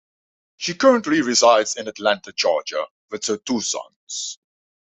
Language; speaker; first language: English; non-native, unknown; Dutch